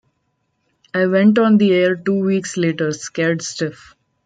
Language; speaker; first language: English; non-native, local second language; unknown